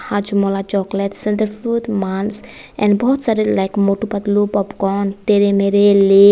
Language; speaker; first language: Hindi; non-native, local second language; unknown